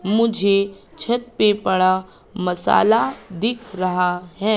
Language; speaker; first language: Hindi; native; Hindi